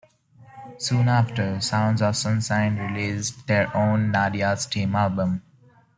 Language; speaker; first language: English; non-native, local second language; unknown